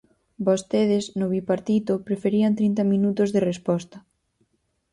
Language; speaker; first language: Galician; native; Galician